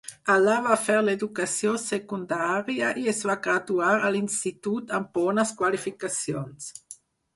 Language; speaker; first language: Catalan; non-native, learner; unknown